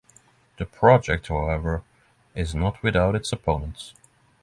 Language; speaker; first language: English; non-native, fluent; Norwegian